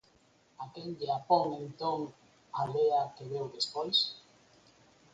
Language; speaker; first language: Galician; native; Galician